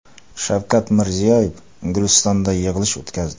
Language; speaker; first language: Uzbek; non-native, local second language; Kara-Kalpak